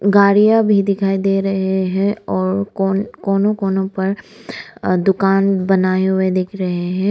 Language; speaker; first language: Hindi; non-native, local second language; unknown